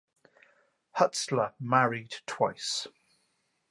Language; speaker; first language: English; native; English